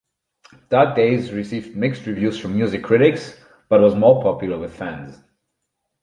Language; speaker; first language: English; non-native, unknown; German